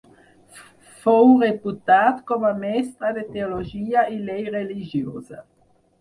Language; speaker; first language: Catalan; non-native, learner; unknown